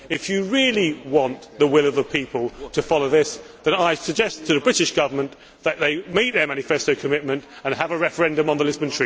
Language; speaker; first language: English; native; English